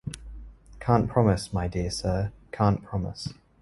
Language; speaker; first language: English; native; English